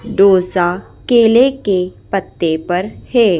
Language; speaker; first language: Hindi; native; Hindi